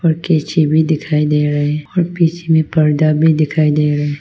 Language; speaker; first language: Hindi; non-native, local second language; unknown